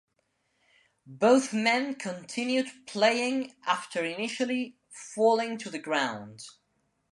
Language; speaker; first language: English; non-native, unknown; Spanish